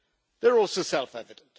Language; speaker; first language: English; native; English